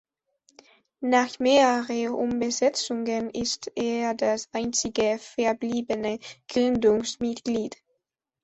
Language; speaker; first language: German; non-native, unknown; Spanish